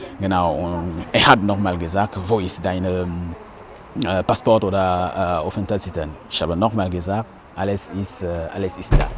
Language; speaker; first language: German; non-native, learner; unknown